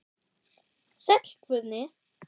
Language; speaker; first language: Icelandic; non-native, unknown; German